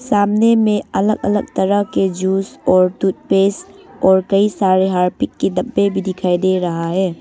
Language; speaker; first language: Hindi; early bilingual, other home language; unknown